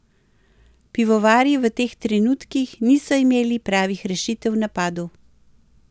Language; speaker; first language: Slovenian; native; Slovenian